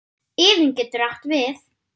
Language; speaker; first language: Icelandic; non-native, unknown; German